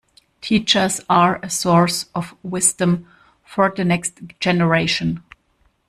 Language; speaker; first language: English; non-native, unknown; German